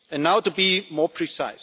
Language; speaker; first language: English; non-native, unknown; German